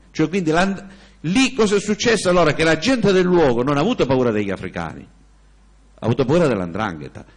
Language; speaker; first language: Italian; native; Italian